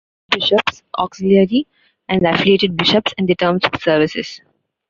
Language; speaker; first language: English; non-native, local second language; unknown